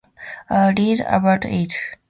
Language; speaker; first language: English; native; English